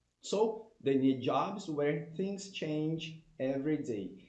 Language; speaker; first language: English; non-native, fluent; Portuguese